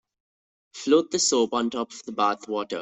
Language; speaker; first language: English; non-native, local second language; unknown